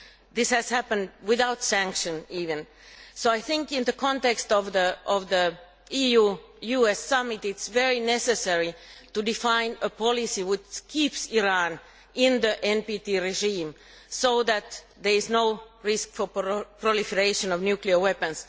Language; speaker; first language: English; non-native, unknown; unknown